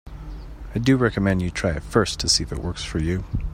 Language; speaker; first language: English; native; English